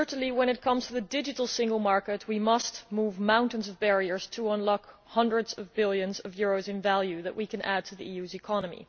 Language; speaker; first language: English; non-native, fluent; Dutch